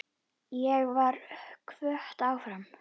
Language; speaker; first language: Icelandic; native; Icelandic